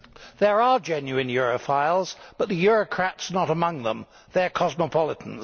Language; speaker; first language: English; native; English